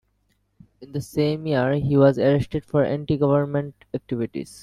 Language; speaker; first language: English; non-native, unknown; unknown